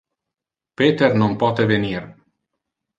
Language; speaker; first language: Interlingua; non-native, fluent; Italian